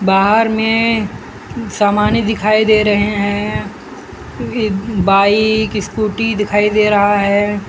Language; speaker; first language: Hindi; non-native, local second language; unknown